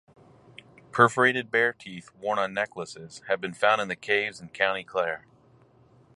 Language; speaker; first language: English; native; English